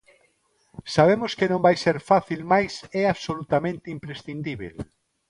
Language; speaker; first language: Galician; non-native, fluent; Spanish